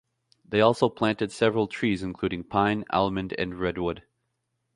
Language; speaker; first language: English; native; English